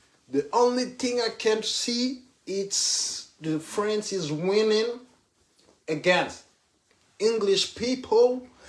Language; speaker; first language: English; non-native, learner; French